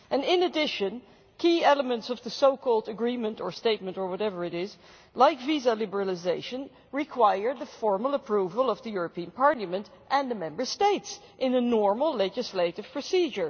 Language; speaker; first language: English; non-native, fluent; Dutch